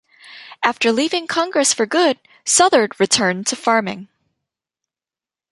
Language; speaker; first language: English; native; English